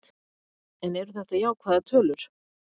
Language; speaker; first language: Icelandic; native; Icelandic